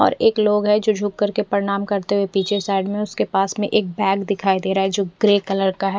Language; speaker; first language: Hindi; non-native, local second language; Punjabi